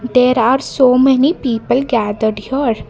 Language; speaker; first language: English; non-native, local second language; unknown